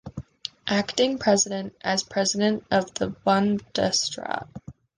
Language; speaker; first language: English; native; English